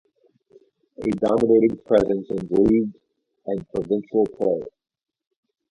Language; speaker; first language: English; native; English